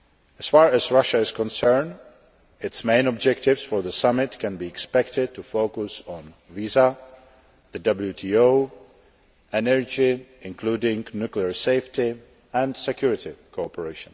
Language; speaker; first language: English; non-native, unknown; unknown